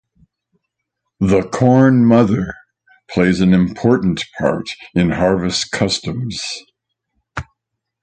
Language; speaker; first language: English; native; English